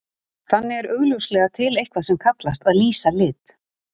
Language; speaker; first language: Icelandic; native; Icelandic